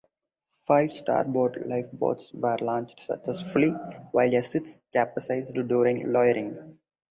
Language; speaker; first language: English; non-native, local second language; Tamil